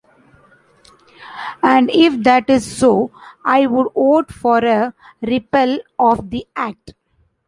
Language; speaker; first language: English; non-native, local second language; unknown